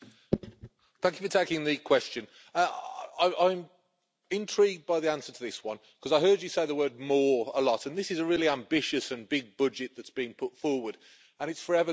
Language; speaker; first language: English; native; English